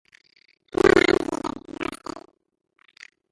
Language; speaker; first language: English; native; English